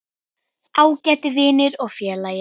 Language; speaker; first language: Icelandic; native; Icelandic